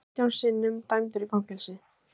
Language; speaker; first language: Icelandic; native; Icelandic